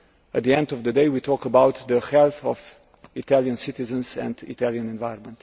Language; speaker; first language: English; non-native, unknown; Slovenian